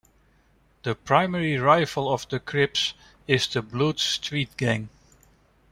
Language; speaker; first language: English; non-native, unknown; Dutch